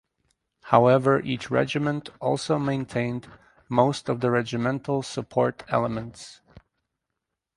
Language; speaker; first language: English; native; English